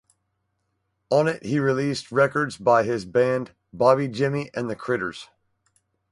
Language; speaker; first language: English; native; English